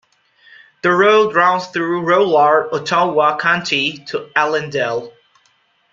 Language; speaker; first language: English; non-native, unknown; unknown